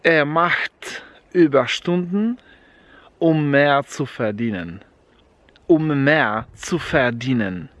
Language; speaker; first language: German; non-native, fluent; Polish